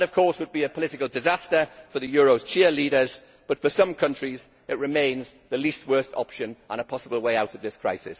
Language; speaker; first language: English; native; English